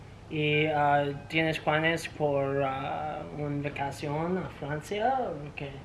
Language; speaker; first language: Spanish; non-native, learner; English